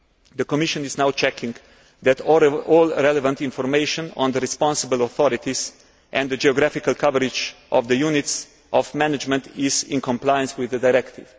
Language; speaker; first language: English; non-native, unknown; Slovenian